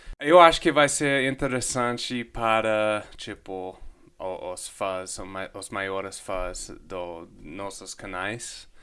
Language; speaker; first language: Portuguese; non-native, fluent; English